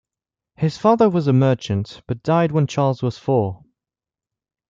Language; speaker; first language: English; non-native, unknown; French